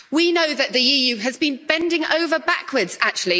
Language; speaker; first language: English; native; English